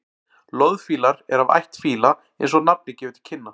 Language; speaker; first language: Icelandic; native; Icelandic